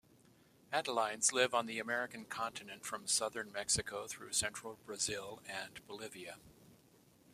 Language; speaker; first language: English; native; English